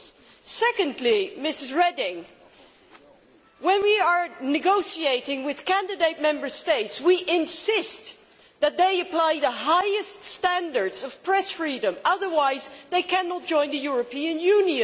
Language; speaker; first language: English; non-native, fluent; Dutch